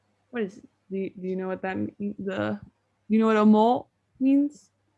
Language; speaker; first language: English; native; English